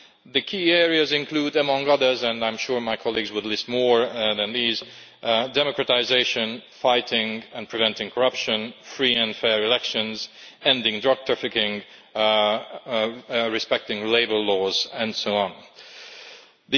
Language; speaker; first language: English; non-native, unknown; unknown